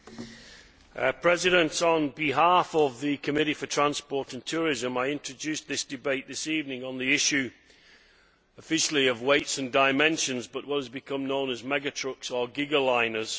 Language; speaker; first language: English; native; English